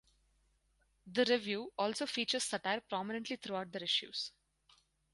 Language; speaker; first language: English; non-native, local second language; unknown